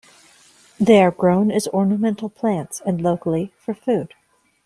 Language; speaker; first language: English; native; English